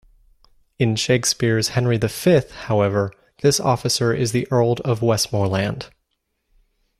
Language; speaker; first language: English; native; English